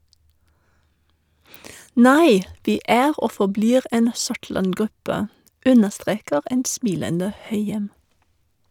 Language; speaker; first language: Norwegian; non-native, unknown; German